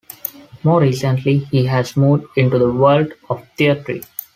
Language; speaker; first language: English; non-native, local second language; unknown